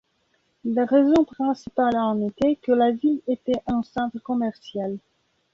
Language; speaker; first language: French; non-native, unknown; Belarusian